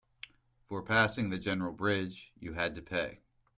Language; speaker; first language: English; native; English